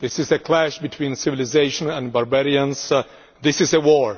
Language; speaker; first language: English; non-native, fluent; Czech